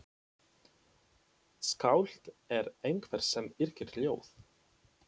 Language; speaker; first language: Icelandic; non-native, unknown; Polish